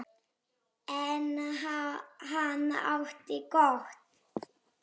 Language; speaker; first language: Icelandic; non-native, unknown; Polish